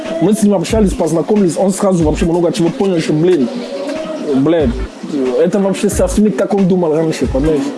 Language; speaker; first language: Russian; non-native, fluent; English